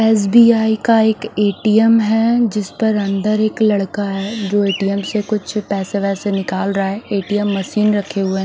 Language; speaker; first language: Hindi; non-native, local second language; Punjabi